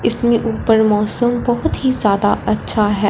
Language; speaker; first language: Hindi; non-native, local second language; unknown